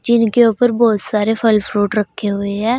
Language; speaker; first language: Hindi; native; Hindi